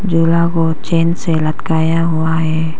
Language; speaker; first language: Hindi; non-native, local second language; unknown